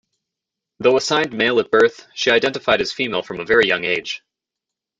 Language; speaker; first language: English; native; English